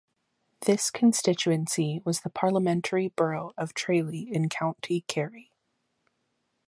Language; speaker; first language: English; native; English